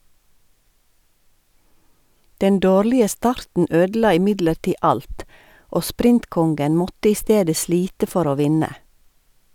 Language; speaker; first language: Norwegian; native; Norwegian